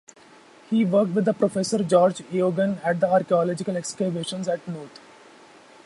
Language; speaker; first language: English; non-native, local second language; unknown